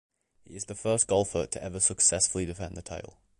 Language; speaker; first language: English; native; English